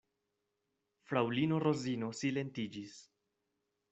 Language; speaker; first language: Esperanto; non-native, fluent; Spanish